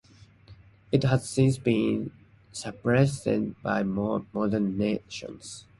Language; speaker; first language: English; non-native, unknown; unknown